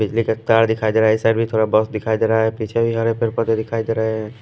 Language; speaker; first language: Hindi; non-native, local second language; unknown